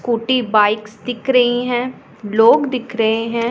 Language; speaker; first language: Hindi; non-native, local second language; Punjabi